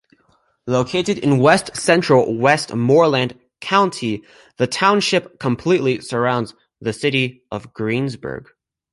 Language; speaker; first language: English; native; English